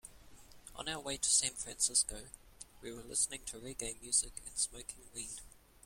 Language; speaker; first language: English; native; English